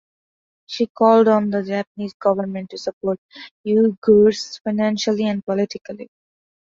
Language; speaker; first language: English; non-native, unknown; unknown